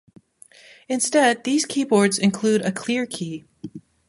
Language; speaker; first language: English; native; English